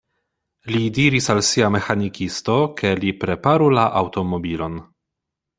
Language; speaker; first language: Esperanto; non-native, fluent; Polish